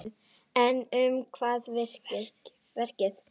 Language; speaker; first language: Icelandic; native; Icelandic